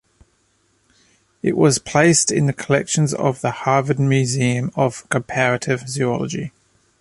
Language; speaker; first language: English; native; English